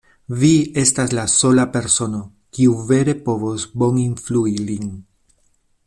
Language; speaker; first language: Esperanto; non-native, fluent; Spanish